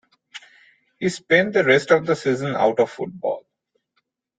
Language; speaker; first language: English; non-native, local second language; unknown